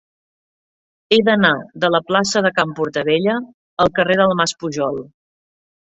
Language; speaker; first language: Catalan; native; Catalan